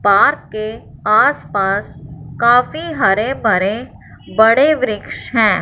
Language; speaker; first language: Hindi; non-native, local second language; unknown